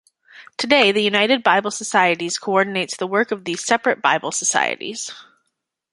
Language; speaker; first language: English; native; English